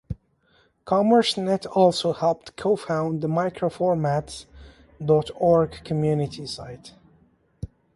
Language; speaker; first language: English; native; English